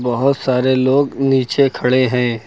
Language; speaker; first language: Hindi; native; Hindi